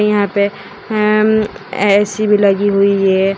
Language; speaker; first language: Hindi; native; Hindi